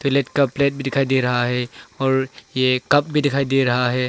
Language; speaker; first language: Hindi; non-native, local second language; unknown